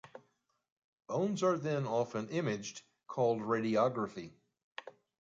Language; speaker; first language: English; native; English